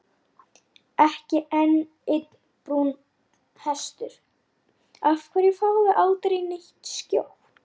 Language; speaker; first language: Icelandic; non-native, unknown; Lithuanian